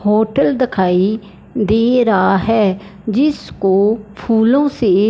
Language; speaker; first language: Hindi; non-native, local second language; Punjabi